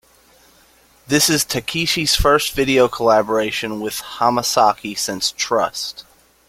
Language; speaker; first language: English; native; English